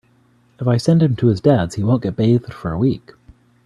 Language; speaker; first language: English; native; English